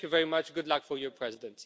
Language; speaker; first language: English; non-native, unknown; Romanian